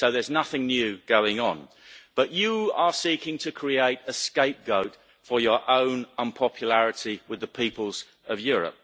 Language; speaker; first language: English; native; English